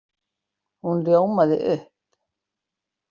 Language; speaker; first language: Icelandic; native; Icelandic